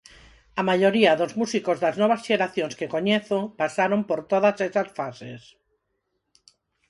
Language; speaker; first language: Galician; non-native, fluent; Spanish